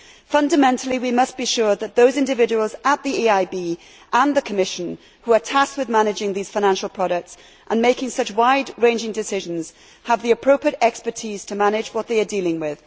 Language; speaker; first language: English; native; English